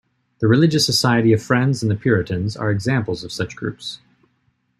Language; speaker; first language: English; native; English